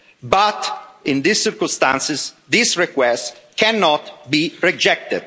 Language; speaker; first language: English; non-native, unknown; Italian